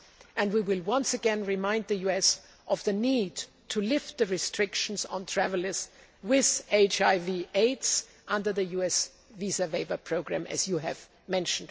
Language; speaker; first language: English; non-native, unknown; German